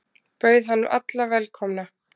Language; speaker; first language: Icelandic; native; Icelandic